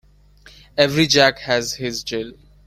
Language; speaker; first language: English; non-native, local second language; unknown